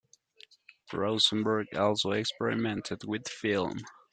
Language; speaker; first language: English; non-native, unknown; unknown